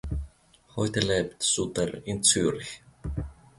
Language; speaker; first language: German; non-native, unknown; Finnish